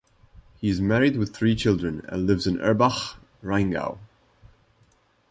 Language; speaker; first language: English; non-native, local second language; Maltese